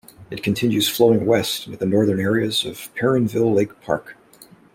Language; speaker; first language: English; native; English